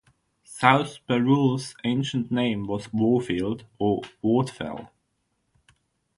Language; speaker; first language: English; non-native, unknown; German